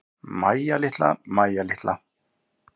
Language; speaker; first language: Icelandic; native; Icelandic